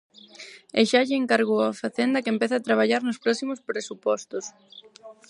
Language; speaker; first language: Galician; non-native, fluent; Spanish